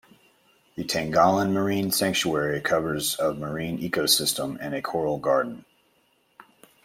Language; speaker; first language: English; native; English